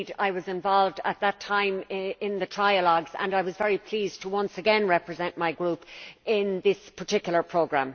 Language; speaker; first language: English; native; English